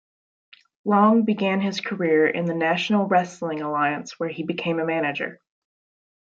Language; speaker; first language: English; native; English